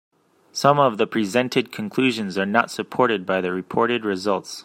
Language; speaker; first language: English; native; English